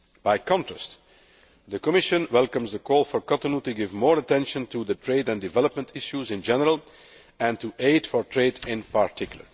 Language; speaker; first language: English; non-native, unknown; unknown